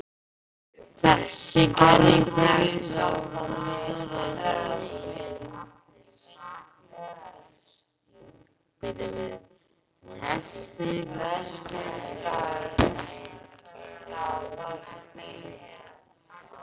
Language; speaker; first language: Icelandic; native; Icelandic